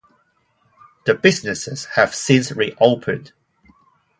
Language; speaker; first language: English; non-native, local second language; Cantonese